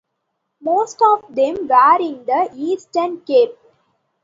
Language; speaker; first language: English; non-native, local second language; Tamil